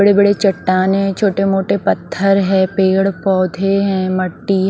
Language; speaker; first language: Hindi; native; Hindi